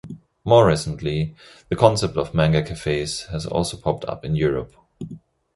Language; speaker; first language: English; non-native, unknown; German